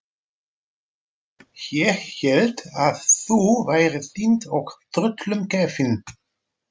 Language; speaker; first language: Icelandic; non-native, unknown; Dutch